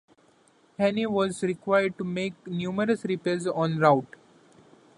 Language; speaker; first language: English; non-native, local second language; Marathi